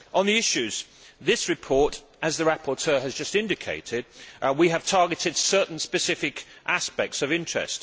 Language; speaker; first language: English; native; English